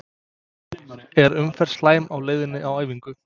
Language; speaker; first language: Icelandic; non-native, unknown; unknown